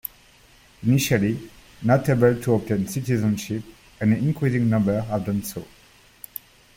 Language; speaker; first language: English; native; English